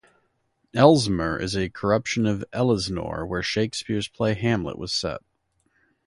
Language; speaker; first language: English; native; English